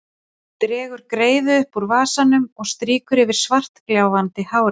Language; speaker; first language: Icelandic; native; Icelandic